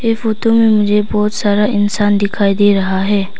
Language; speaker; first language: Hindi; non-native, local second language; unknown